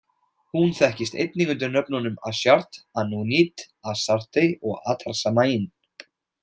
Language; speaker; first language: Icelandic; native; Icelandic